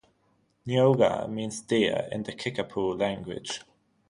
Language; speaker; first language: English; non-native, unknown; German